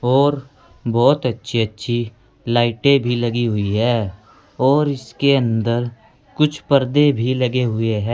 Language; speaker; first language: Hindi; native; Hindi